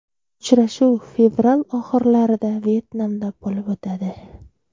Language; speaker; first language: Uzbek; native; Uzbek